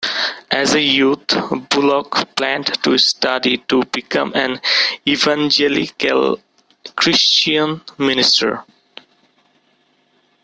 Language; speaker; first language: English; non-native, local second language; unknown